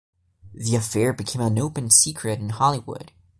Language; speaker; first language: English; non-native, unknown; Portuguese